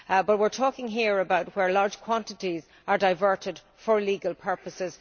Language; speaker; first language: English; native; English